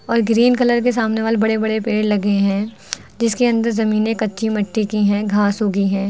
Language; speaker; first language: Hindi; native; Hindi